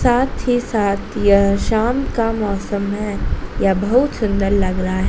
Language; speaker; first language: Hindi; native; Hindi